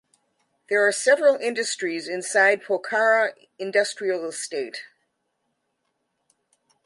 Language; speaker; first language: English; native; English